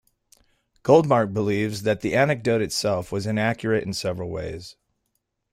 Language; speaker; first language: English; native; English